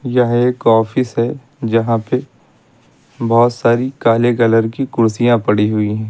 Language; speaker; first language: Hindi; native; Hindi